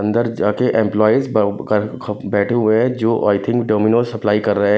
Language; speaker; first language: Hindi; non-native, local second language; Punjabi